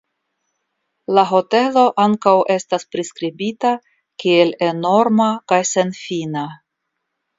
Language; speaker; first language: Esperanto; non-native, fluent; Russian